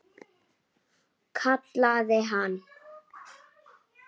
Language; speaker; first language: Icelandic; native; Icelandic